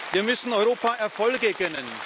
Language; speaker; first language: German; native; German